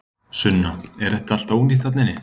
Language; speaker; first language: Icelandic; native; Icelandic